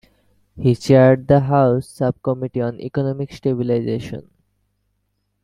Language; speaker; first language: English; non-native, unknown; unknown